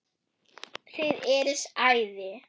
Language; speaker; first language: Icelandic; non-native, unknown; German